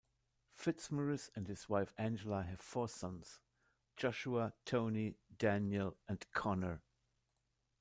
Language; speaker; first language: English; non-native, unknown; German